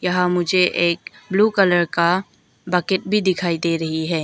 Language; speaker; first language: Hindi; early bilingual, other home language; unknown